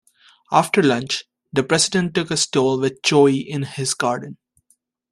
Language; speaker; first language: English; native; English